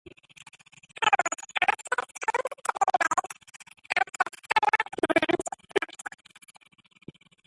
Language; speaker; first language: English; native; English